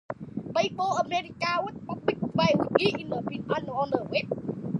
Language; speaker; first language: English; non-native, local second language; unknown